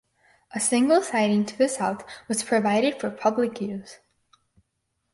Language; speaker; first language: English; native; English